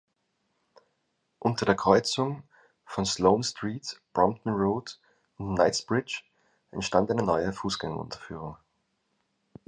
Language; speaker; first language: German; native; German